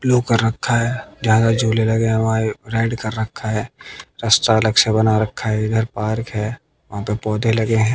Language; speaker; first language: Hindi; native; Hindi